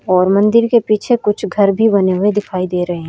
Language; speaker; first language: Hindi; native; Hindi